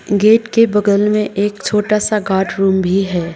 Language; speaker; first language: Hindi; non-native, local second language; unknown